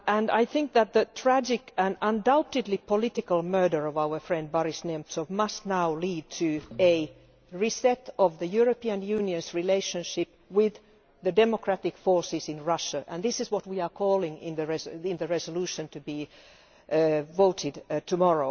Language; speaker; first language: English; non-native, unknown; Finnish